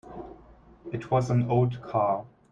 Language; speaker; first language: English; non-native, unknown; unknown